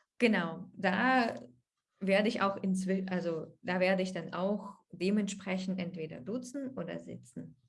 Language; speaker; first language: German; non-native, fluent; Russian